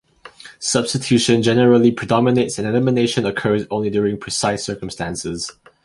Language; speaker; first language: English; non-native, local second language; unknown